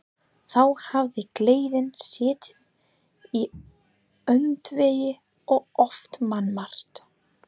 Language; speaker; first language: Icelandic; non-native, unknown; English